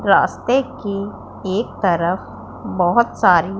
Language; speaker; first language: Hindi; non-native, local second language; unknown